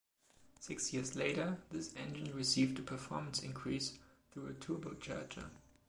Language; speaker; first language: English; non-native, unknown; German